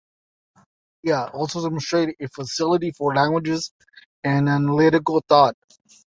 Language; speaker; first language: English; native; English